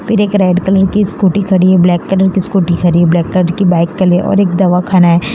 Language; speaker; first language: Hindi; non-native, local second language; Gujarati